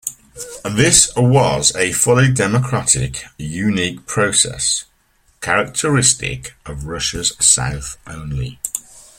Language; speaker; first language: English; native; English